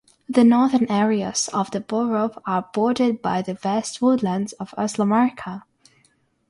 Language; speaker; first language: English; non-native, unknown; Russian